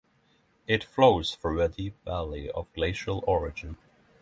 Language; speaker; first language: English; non-native, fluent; Norwegian